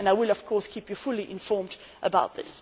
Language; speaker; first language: English; non-native, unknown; Swedish